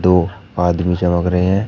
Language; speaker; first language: Hindi; native; Hindi